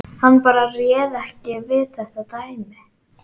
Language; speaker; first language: Icelandic; native; Icelandic